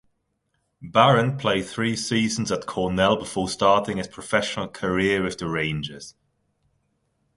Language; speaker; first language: English; non-native, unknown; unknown